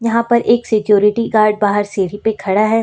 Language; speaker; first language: Hindi; native; Hindi